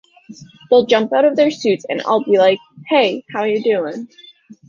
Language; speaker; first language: English; native; English